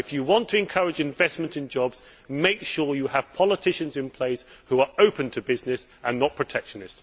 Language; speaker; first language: English; native; English